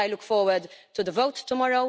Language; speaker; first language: English; non-native, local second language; Maltese